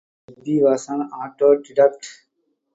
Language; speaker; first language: English; non-native, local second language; Tamil